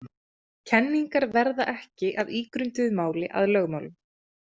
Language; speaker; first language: Icelandic; native; Icelandic